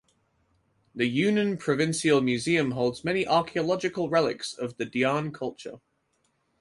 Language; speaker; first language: English; native; English